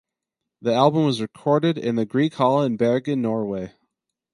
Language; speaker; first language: English; native; English